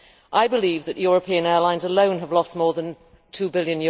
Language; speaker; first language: English; native; English